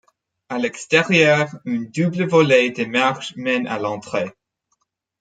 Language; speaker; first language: French; non-native, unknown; English